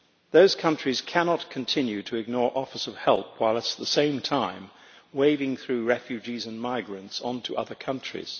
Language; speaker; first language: English; native; English